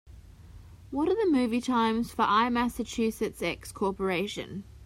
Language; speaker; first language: English; native; English